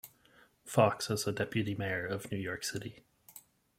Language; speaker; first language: English; native; English